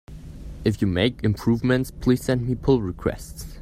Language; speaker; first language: English; non-native, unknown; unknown